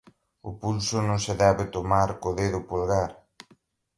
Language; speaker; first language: Galician; native; Galician